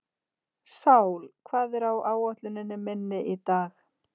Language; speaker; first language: Icelandic; native; Icelandic